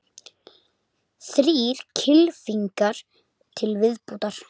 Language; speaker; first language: Icelandic; native; Icelandic